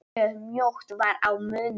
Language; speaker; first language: Icelandic; non-native, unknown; Polish